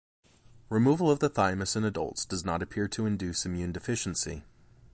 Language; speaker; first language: English; native; English